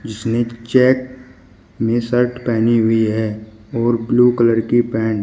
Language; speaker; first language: Hindi; native; Hindi